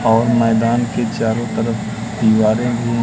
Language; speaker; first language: Hindi; native; Hindi